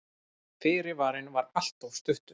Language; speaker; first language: Icelandic; native; Icelandic